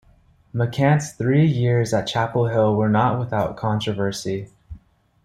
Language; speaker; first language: English; native; English